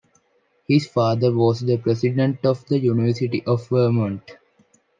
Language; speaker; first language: English; non-native, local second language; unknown